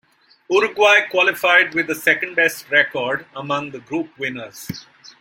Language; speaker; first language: English; non-native, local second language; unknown